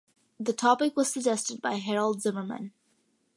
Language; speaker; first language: English; early bilingual, other home language; Malayalam